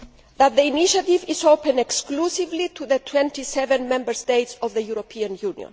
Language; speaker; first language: English; non-native, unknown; Greek